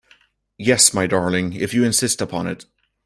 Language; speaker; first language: English; native; English